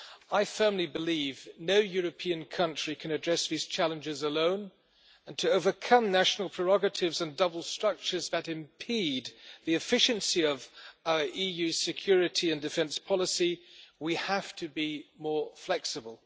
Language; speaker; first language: English; non-native, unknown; German